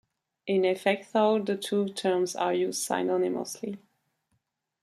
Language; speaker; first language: English; non-native, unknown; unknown